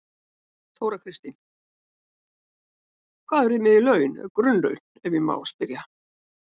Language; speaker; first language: Icelandic; native; Icelandic